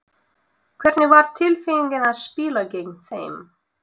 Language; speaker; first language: Icelandic; non-native, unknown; Russian